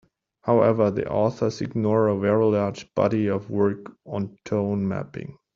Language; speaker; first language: English; native; English